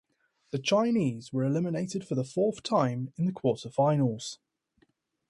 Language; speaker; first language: English; native; English